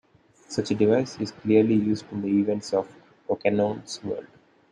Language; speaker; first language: English; non-native, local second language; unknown